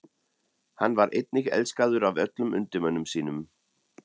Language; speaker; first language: Icelandic; non-native, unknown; German